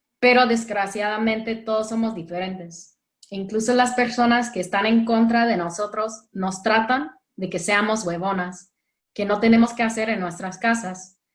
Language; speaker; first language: Spanish; non-native, fluent; English